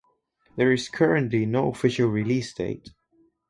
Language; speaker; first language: English; non-native, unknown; Spanish